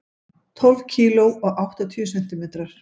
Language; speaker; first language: Icelandic; native; Icelandic